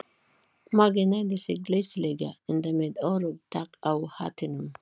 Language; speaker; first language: Icelandic; non-native, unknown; Filipino